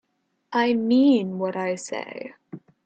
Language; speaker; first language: English; native; English